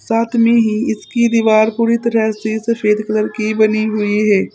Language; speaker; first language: Hindi; native; Hindi